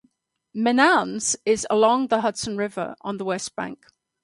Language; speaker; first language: English; native; English